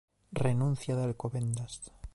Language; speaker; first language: Galician; native; Galician